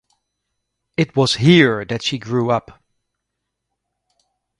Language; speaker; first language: English; native; English